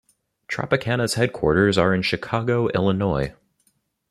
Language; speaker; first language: English; native; English